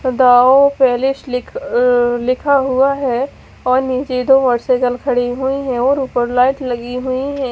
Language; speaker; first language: Hindi; native; Hindi